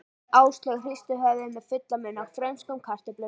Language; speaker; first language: Icelandic; native; Icelandic